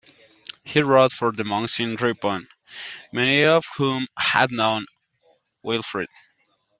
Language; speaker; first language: English; non-native, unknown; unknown